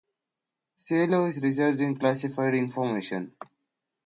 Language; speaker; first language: English; non-native, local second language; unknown